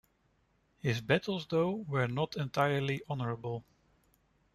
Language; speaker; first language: English; non-native, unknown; Dutch